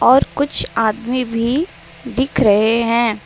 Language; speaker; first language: Hindi; non-native, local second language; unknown